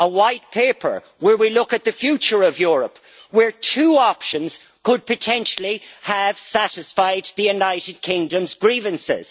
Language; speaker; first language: English; native; English